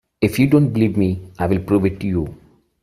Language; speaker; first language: English; non-native, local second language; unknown